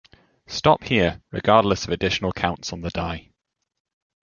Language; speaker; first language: English; native; English